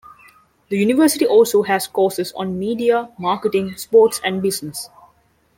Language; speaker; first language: English; non-native, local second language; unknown